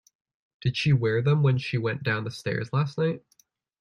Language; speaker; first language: English; native; English